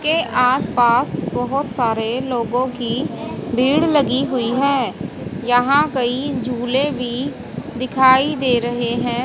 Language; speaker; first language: Hindi; native; Hindi